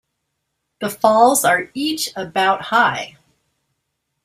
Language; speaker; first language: English; native; English